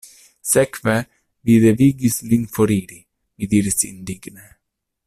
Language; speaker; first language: Esperanto; non-native, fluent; Italian